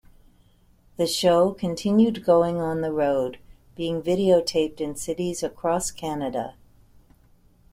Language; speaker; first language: English; native; English